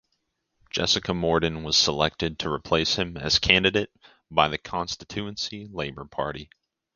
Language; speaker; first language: English; native; English